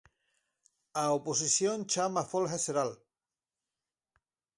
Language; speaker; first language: Galician; native; Galician